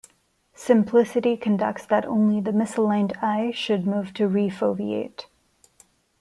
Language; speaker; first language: English; non-native, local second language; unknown